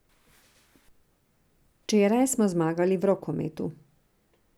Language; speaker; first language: Slovenian; non-native, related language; Serbian